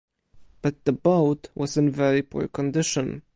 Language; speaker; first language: English; non-native, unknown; Polish